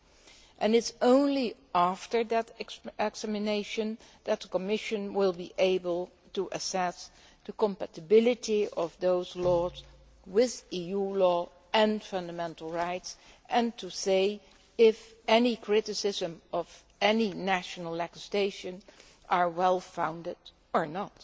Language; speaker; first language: English; non-native, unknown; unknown